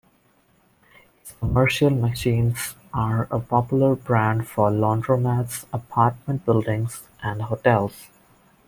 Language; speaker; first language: English; non-native, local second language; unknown